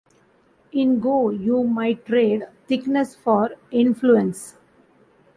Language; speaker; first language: English; non-native, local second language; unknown